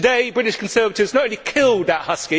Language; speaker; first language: English; native; English